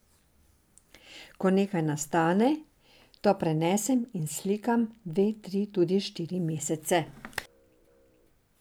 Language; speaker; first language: Slovenian; non-native, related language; Serbian